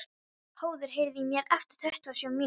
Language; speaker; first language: Icelandic; non-native, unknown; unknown